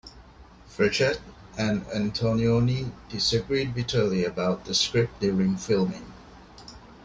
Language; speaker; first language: English; non-native, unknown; Divehi